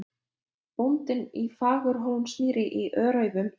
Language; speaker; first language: Icelandic; non-native, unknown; Lithuanian